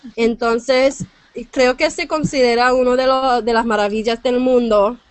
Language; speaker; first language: Spanish; non-native, fluent; English